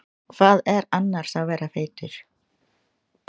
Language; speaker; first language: Icelandic; non-native, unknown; Indonesian